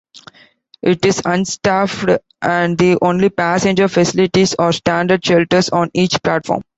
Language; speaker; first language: English; non-native, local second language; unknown